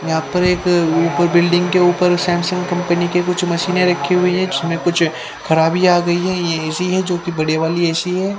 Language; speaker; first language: Hindi; native; Hindi